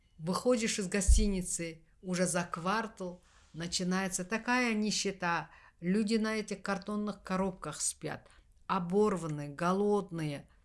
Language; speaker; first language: Russian; non-native, local second language; Kazakh